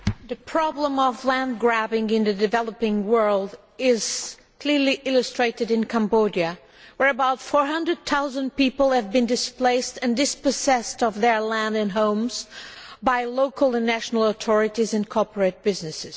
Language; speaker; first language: English; non-native, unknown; Portuguese